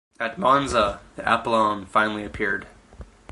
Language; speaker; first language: English; native; English